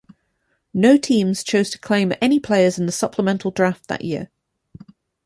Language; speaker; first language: English; native; English